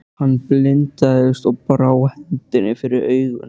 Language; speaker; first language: Icelandic; native; Icelandic